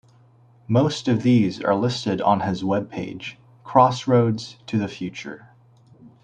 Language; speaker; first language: English; native; English